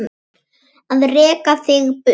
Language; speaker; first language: Icelandic; native; Icelandic